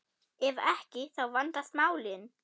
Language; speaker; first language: Icelandic; non-native, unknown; German